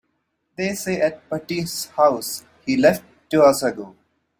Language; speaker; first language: English; non-native, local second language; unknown